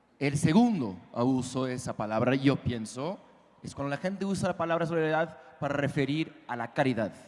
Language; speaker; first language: Spanish; non-native, fluent; English